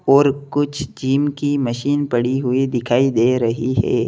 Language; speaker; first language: Hindi; native; Hindi